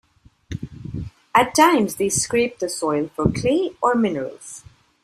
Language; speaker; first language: English; non-native, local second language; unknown